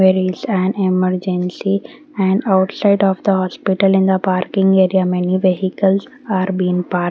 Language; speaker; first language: English; non-native, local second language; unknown